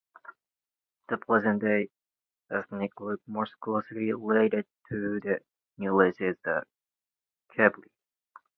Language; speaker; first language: English; non-native, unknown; Japanese